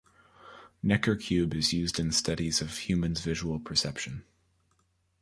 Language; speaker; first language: English; native; English